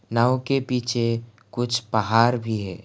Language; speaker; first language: Hindi; non-native, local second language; Assamese